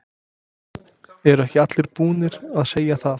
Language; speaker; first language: Icelandic; non-native, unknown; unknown